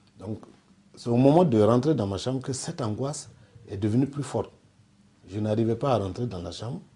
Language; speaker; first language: French; non-native, local second language; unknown